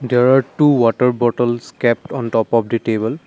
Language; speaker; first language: English; non-native, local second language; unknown